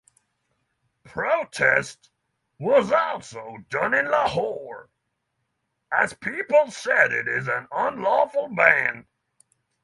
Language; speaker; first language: English; non-native, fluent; Norwegian